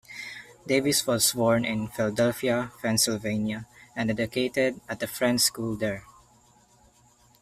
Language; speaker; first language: English; non-native, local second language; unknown